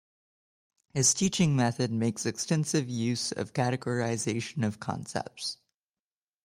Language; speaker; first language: English; native; English